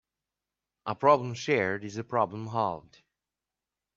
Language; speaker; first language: English; native; English